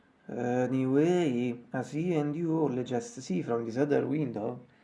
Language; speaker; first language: English; non-native, learner; Italian